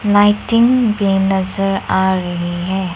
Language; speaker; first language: Hindi; non-native, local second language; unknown